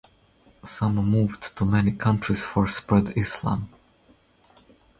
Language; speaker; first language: English; non-native, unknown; Croatian